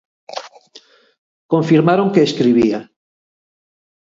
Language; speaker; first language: Galician; native; Galician